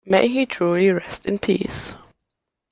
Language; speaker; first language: English; non-native, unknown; German